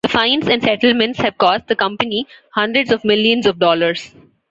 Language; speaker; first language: English; non-native, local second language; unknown